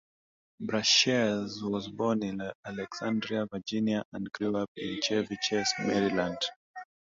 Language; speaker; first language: English; non-native, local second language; Swahili